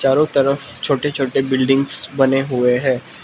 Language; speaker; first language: Hindi; non-native, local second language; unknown